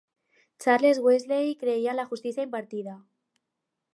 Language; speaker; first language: Catalan; non-native, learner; Spanish